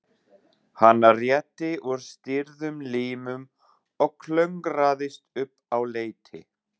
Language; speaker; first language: Icelandic; non-native, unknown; German